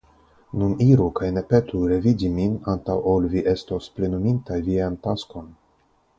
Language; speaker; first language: Esperanto; non-native, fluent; Russian